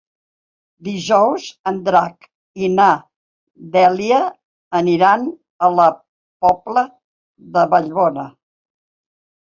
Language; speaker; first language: Catalan; non-native, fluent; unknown